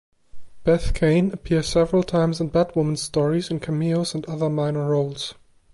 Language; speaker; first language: English; non-native, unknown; German